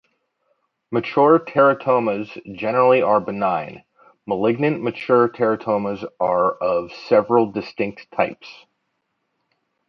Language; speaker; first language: English; native; English